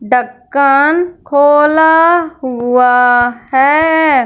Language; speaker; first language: Hindi; non-native, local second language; Punjabi